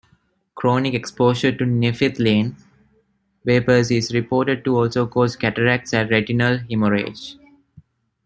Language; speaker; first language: English; non-native, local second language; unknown